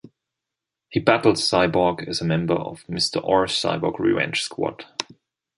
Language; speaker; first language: English; non-native, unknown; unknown